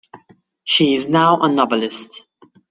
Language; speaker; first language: English; non-native, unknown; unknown